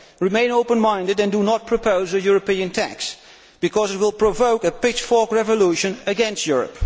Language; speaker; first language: English; non-native, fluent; Dutch